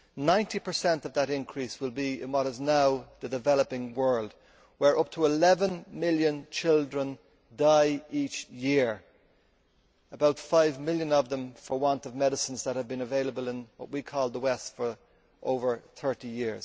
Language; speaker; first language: English; native; English